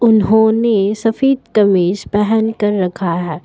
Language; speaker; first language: Hindi; non-native, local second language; Assamese